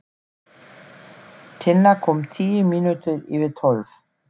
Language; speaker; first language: Icelandic; non-native, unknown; German